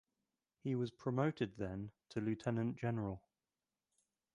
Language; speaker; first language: English; native; English